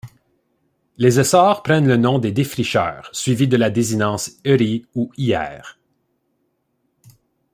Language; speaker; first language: French; native; French